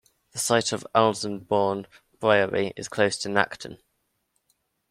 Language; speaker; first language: English; native; English